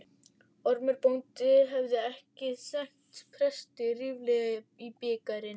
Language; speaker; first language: Icelandic; native; Icelandic